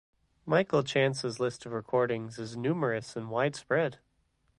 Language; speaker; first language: English; native; English